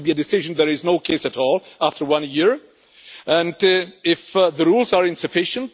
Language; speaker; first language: English; non-native, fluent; Czech